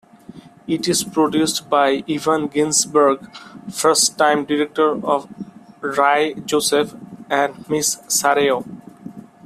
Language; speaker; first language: English; non-native, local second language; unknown